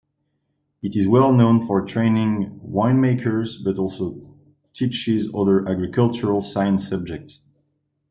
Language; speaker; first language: English; non-native, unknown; French